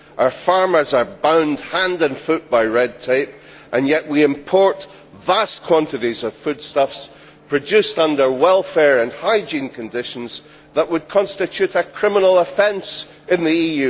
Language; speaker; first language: English; native; English